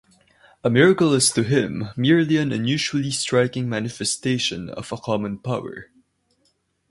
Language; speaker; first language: English; non-native, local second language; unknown